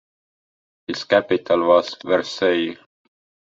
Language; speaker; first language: English; non-native, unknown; Estonian